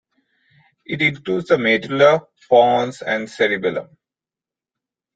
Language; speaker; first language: English; non-native, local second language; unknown